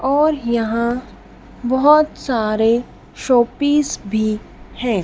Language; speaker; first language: Hindi; native; Hindi